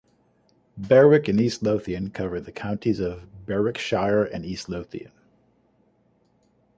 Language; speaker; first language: English; native; English